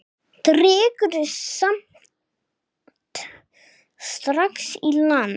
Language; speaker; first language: Icelandic; non-native, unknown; English